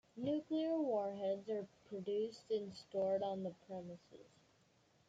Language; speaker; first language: English; native; English